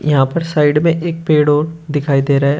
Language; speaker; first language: Hindi; native; Hindi